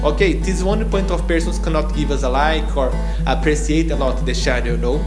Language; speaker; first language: English; non-native, learner; Portuguese